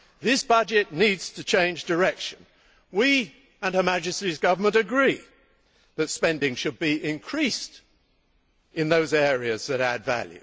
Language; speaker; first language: English; native; English